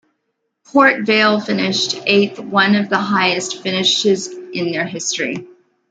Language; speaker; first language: English; native; English